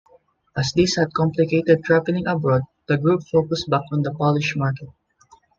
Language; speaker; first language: English; non-native, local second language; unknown